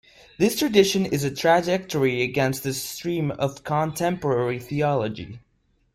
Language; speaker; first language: English; non-native, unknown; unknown